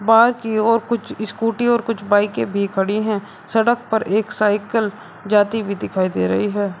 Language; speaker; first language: Hindi; native; Hindi